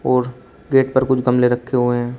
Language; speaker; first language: Hindi; native; Hindi